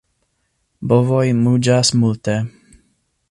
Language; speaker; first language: Esperanto; non-native, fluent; English